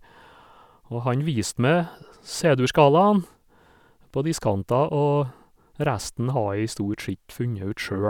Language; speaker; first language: Norwegian; native; Norwegian